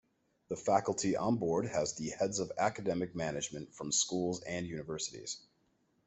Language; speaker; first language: English; native; English